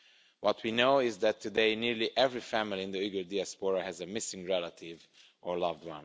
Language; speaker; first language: English; non-native, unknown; Romanian